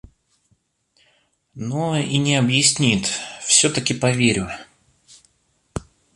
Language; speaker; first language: Russian; native; Russian